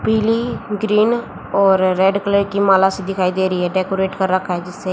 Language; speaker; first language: Hindi; native; Hindi